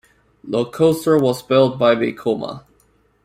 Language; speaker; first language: English; non-native, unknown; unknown